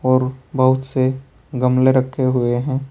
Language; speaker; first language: Hindi; native; Hindi